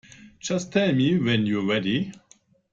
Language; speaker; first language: English; non-native, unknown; German